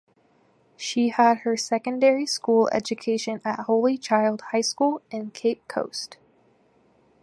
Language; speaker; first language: English; native; English